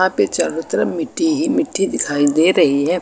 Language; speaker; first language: Hindi; native; Hindi